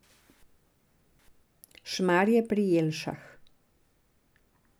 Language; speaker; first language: Slovenian; non-native, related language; Serbian